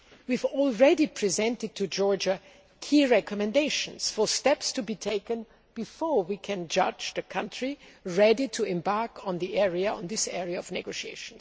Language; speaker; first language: English; non-native, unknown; German